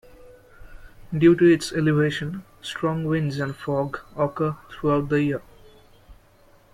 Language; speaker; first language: English; non-native, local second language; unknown